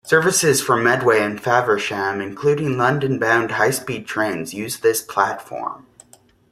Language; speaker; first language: English; native; English